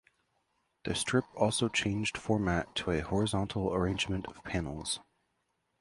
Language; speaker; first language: English; native; English